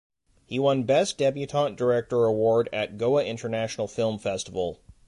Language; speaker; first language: English; native; English